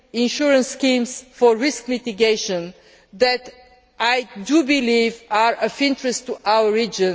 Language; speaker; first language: English; non-native, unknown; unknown